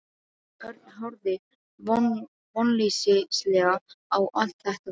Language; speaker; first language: Icelandic; non-native, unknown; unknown